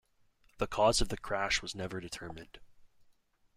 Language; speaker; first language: English; native; English